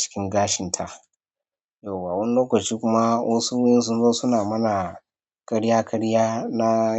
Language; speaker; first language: Hausa; non-native, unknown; Yoruba